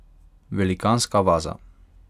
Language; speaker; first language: Slovenian; non-native, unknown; Hungarian